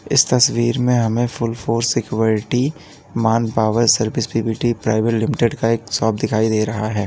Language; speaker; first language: Hindi; native; Hindi